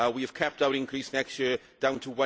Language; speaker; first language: English; native; English